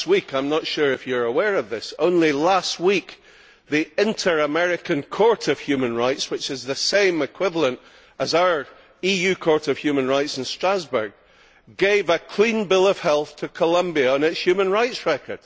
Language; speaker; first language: English; native; English